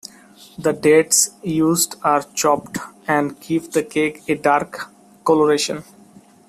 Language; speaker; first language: English; non-native, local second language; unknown